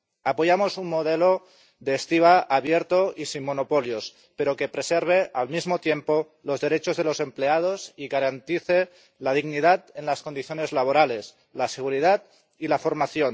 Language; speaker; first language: Spanish; non-native, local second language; Catalan